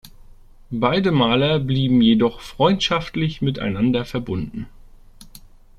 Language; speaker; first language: German; native; German